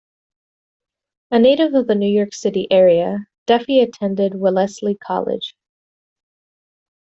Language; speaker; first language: English; native; English